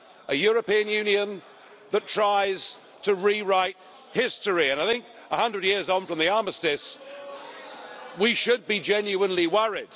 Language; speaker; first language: English; native; English